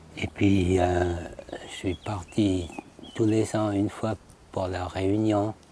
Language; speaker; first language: French; non-native, fluent; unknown